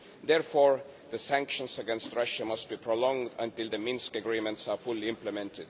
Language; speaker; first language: English; non-native, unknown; Estonian